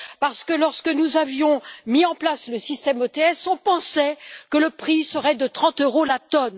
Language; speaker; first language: French; native; French